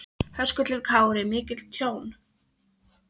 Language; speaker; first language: Icelandic; non-native, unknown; Polish